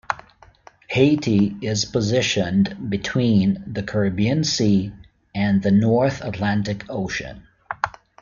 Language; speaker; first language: English; native; English